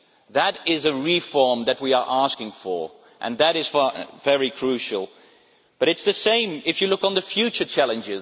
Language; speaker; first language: English; non-native, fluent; Dutch